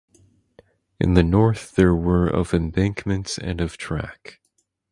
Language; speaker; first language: English; native; English